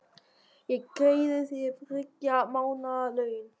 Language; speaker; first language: Icelandic; non-native, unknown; German